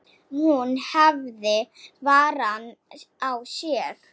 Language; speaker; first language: Icelandic; non-native, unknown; Slovak